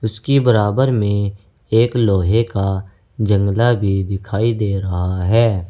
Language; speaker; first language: Hindi; native; Hindi